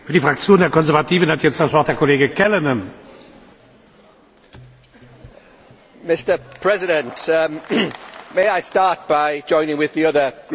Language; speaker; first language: English; native; English